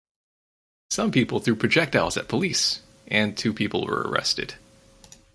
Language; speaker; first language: English; native; English